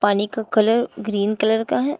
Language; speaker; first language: Hindi; native; Hindi